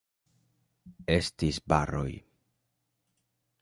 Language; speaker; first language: Esperanto; non-native, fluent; Spanish